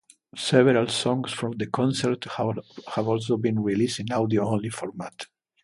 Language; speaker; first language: English; native; English